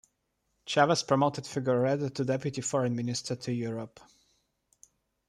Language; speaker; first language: English; non-native, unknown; Russian